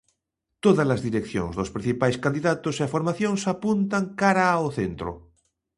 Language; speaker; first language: Galician; native; Galician